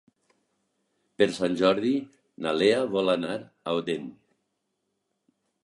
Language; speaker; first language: Catalan; native; Catalan